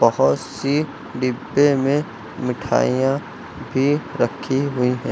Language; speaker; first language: Hindi; native; Hindi